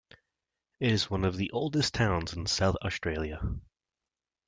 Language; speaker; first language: English; native; English